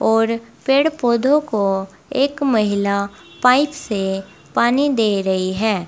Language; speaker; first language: Hindi; native; Hindi